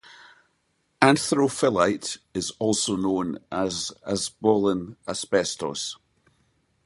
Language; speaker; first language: English; native; English